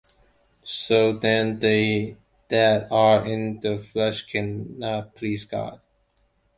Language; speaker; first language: English; non-native, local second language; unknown